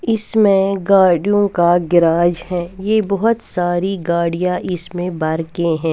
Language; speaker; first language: Hindi; non-native, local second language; Punjabi